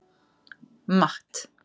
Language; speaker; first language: Icelandic; native; Icelandic